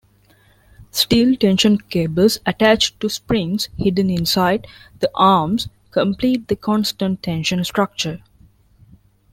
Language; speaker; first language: English; non-native, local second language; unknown